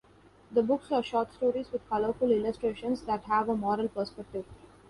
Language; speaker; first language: English; non-native, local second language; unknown